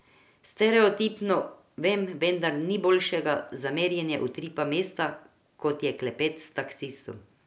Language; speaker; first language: Slovenian; non-native, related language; Croatian